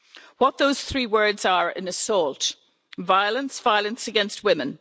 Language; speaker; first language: English; native; English